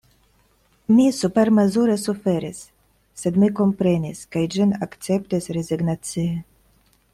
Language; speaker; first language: Esperanto; non-native, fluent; Russian